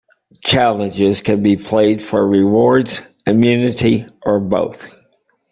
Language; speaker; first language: English; native; English